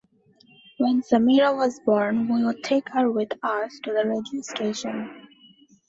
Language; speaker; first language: English; non-native, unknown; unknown